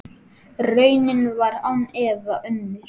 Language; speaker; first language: Icelandic; native; Icelandic